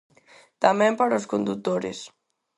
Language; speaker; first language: Galician; non-native, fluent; Spanish